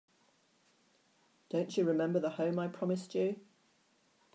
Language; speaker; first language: English; native; English